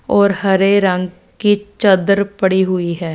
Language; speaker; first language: Hindi; non-native, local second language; Punjabi